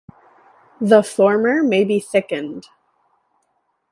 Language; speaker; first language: English; native; English